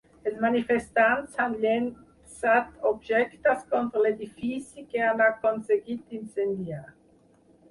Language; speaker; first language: Catalan; non-native, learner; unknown